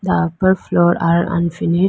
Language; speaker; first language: English; non-native, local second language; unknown